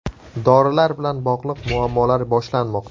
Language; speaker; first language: Uzbek; native; Uzbek